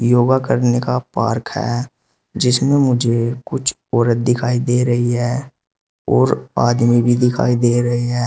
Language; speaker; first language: Hindi; native; Hindi